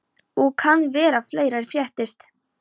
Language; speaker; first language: Icelandic; non-native, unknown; Polish